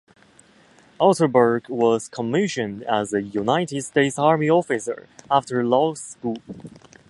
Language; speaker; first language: English; non-native, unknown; Chinese